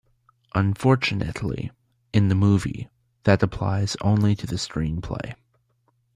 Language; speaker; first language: English; native; English